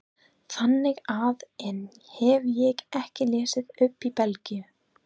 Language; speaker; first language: Icelandic; non-native, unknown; English